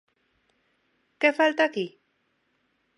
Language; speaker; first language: Galician; non-native, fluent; Spanish